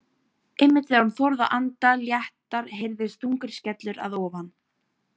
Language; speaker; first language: Icelandic; native; Icelandic